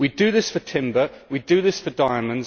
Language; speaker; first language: English; native; English